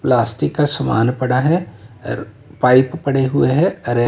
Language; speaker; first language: Hindi; native; Hindi